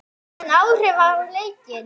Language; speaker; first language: Icelandic; native; Icelandic